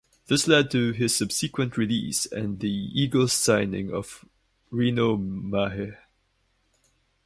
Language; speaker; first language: English; non-native, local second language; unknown